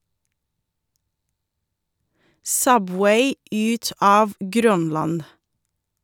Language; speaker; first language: Norwegian; non-native, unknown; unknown